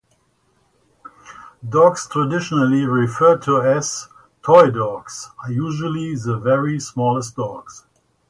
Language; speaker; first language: English; native; English